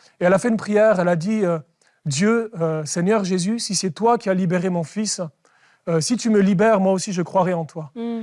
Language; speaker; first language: French; early bilingual, other home language; Arabic